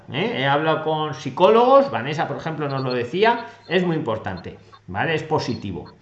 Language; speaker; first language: Spanish; native; Spanish